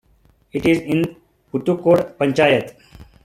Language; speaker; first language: English; non-native, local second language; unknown